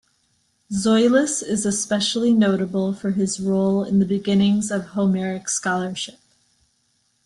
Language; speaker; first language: English; native; English